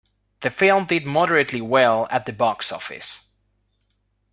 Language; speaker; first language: English; non-native, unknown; Spanish